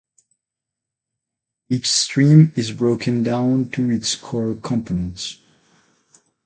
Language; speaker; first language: English; non-native, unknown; Spanish